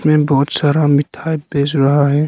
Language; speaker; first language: Hindi; non-native, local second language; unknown